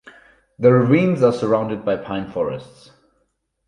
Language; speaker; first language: English; non-native, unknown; German